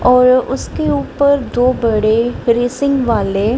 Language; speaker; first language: Hindi; non-native, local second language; Punjabi